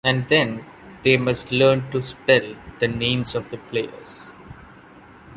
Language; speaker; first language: English; non-native, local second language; Malayalam